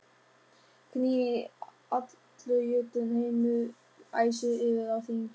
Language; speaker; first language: Icelandic; non-native, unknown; German